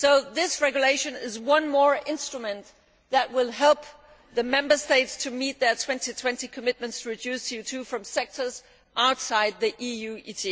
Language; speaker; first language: English; non-native, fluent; Danish